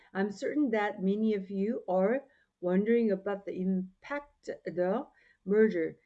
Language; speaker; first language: English; non-native, fluent; Korean